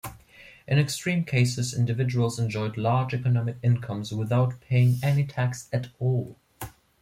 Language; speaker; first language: English; non-native, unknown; German